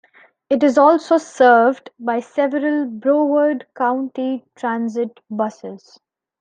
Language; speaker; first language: English; non-native, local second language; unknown